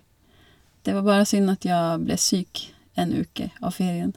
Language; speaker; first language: Norwegian; non-native, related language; Swedish